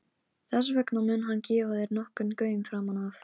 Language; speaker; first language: Icelandic; non-native, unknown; Polish